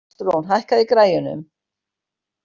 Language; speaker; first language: Icelandic; native; Icelandic